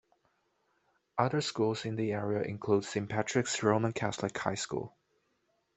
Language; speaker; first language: English; non-native, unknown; Chinese